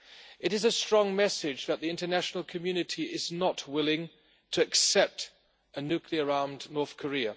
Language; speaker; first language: English; non-native, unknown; German